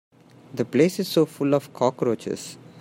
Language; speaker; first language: English; non-native, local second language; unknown